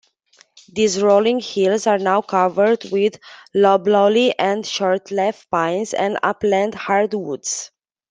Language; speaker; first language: English; non-native, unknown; Romanian